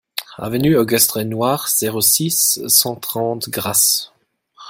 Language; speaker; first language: French; non-native, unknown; German